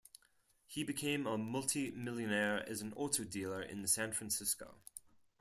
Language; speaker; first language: English; non-native, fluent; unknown